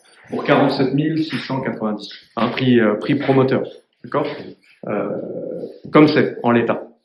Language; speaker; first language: French; native; French